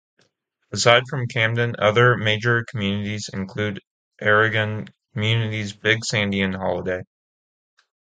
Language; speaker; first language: English; native; English